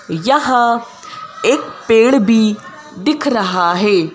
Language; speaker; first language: Hindi; native; Hindi